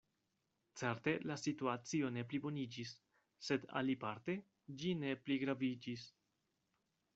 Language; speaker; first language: Esperanto; non-native, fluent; Spanish